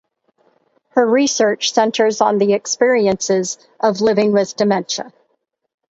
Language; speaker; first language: English; native; English